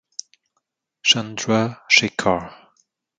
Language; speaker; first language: English; non-native, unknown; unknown